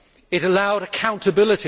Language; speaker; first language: English; native; English